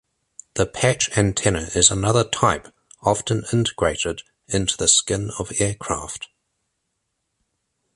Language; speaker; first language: English; native; English